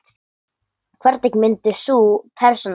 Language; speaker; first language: Icelandic; non-native, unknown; English